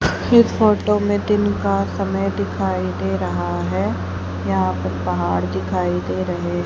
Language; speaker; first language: Hindi; native; Hindi